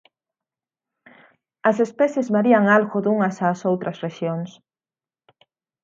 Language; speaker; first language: Galician; native; Galician